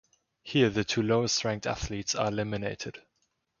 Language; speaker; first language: English; non-native, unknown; German